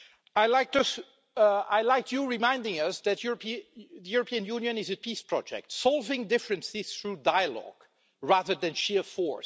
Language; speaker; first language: English; non-native, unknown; French